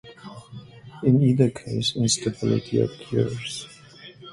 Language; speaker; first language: English; non-native, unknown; German